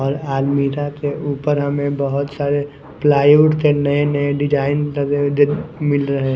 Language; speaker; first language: Hindi; non-native, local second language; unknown